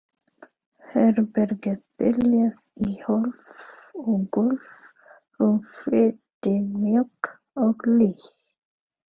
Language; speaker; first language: Icelandic; non-native, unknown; Filipino